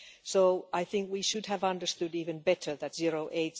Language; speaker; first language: English; non-native, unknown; Finnish